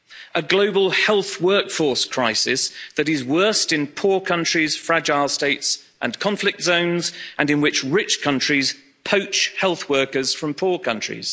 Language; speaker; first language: English; native; English